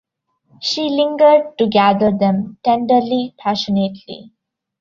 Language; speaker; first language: English; non-native, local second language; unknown